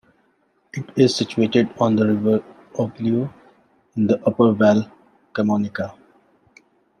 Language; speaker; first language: English; non-native, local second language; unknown